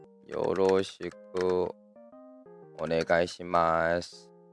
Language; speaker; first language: Japanese; non-native, fluent; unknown